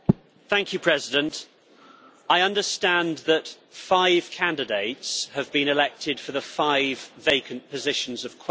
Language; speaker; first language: English; native; English